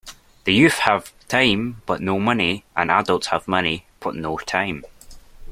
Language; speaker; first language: English; native; English